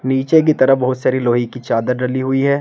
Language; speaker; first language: Hindi; native; Hindi